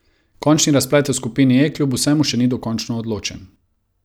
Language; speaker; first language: Slovenian; non-native, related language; Croatian